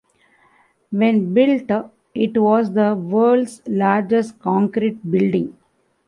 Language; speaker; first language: English; non-native, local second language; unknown